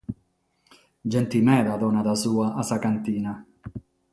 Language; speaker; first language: Sardinian; non-native, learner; Catalan